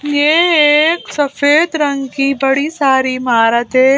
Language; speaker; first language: Hindi; native; Hindi